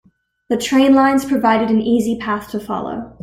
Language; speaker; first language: English; native; English